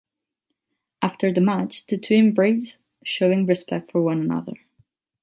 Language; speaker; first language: English; non-native, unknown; Catalan